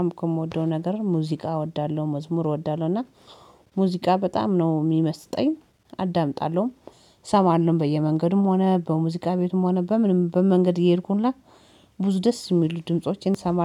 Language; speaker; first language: Amharic; native; Amharic